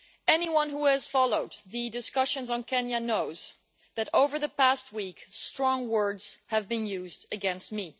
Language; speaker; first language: English; non-native, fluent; Dutch